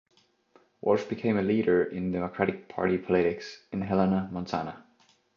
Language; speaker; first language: English; non-native, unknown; Estonian